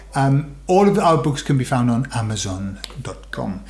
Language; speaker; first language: English; native; English